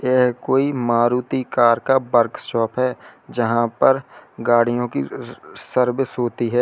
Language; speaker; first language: Hindi; native; Hindi